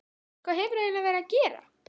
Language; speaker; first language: Icelandic; native; Icelandic